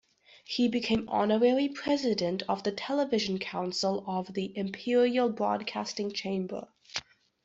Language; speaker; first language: English; native; English